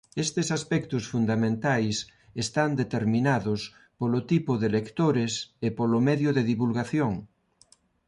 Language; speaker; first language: Galician; non-native, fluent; Spanish